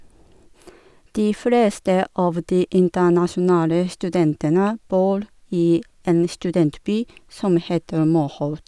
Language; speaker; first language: Norwegian; non-native, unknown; Japanese